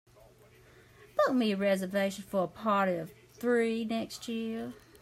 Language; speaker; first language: English; native; English